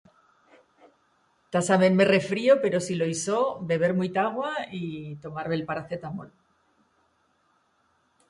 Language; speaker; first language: Aragonese; native; Aragonese